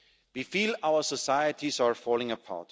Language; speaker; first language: English; non-native, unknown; German